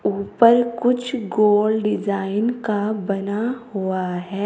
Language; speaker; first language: Hindi; native; Hindi